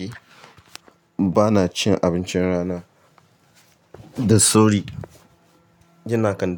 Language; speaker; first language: Hausa; non-native, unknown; Yoruba